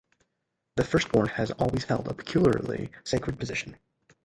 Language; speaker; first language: English; native; English